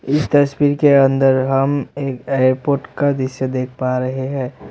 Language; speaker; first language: Hindi; non-native, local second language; Assamese